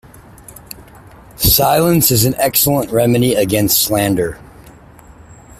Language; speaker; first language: English; native; English